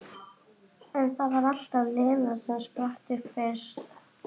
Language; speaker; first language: Icelandic; native; Icelandic